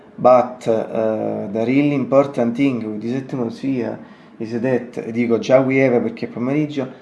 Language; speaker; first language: English; non-native, fluent; Italian